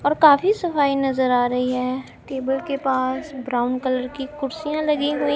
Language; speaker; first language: Hindi; non-native, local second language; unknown